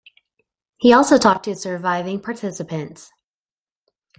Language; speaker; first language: English; native; English